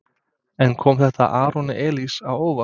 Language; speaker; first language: Icelandic; non-native, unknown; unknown